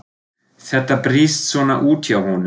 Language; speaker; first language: Icelandic; non-native, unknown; German